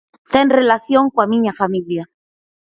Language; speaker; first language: Galician; native; Galician